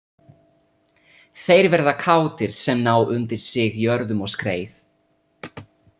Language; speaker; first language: Icelandic; non-native, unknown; Italian